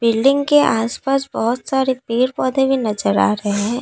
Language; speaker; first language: Hindi; non-native, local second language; Assamese